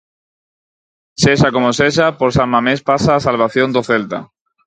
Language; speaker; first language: Galician; non-native, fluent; Spanish